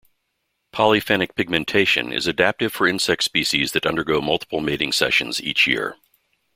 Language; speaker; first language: English; native; English